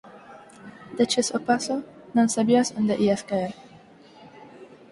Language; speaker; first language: Galician; non-native, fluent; Spanish